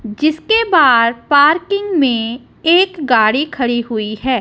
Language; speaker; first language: Hindi; non-native, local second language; Punjabi